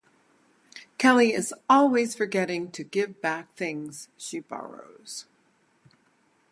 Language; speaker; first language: English; native; English